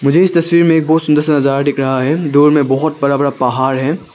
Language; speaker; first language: Hindi; early bilingual, other home language; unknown